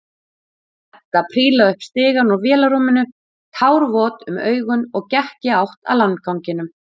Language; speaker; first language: Icelandic; native; Icelandic